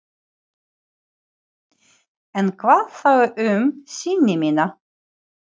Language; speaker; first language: Icelandic; non-native, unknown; Ukrainian